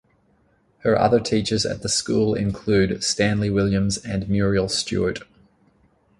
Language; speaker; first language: English; native; English